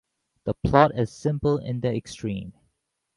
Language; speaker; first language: English; native; English